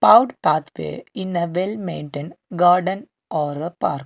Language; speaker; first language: English; non-native, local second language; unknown